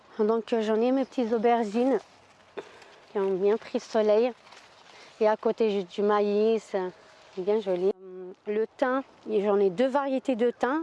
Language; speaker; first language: French; non-native, local second language; Kabyle